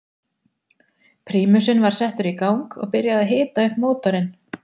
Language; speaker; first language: Icelandic; native; Icelandic